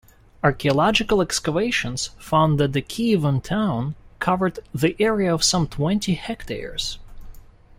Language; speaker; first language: English; non-native, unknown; Russian